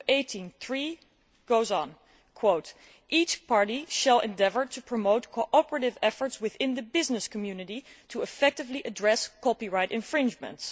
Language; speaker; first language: English; non-native, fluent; Dutch